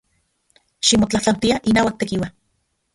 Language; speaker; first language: Central Puebla Nahuatl; non-native, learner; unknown